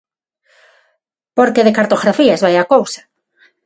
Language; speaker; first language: Galician; non-native, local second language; Spanish